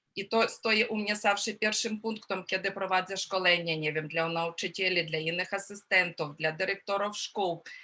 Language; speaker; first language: Polish; non-native, related language; Ukrainian